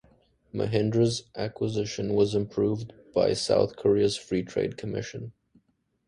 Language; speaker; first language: English; native; English